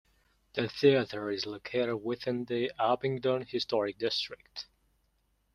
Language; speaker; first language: English; non-native, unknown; Mongolian